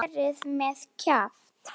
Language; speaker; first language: Icelandic; non-native, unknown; Slovak